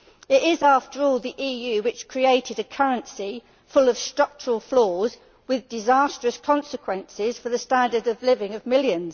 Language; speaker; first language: English; native; English